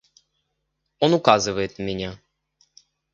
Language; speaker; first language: Russian; native; Russian